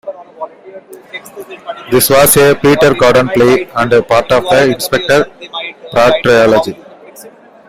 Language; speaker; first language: English; non-native, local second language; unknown